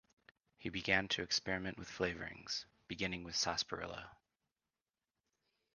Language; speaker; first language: English; native; English